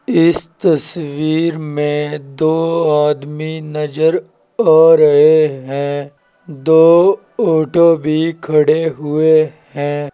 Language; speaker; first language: Hindi; native; Hindi